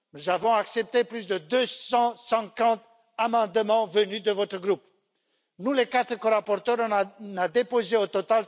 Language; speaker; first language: French; non-native, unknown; Romanian